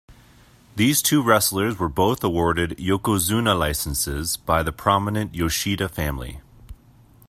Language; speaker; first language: English; native; English